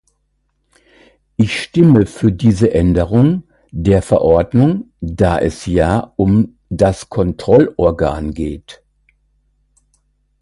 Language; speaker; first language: German; native; German